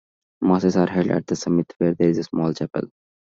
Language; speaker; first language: English; non-native, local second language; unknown